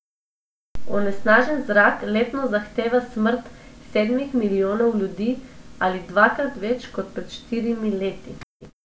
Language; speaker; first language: Slovenian; non-native, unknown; Macedonian